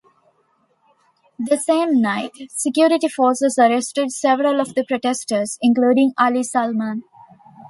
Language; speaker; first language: English; non-native, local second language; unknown